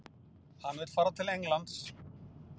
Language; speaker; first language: Icelandic; native; Icelandic